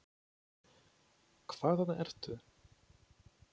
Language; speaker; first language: Icelandic; non-native, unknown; Polish